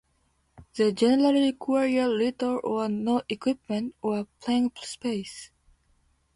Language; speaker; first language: English; non-native, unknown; Japanese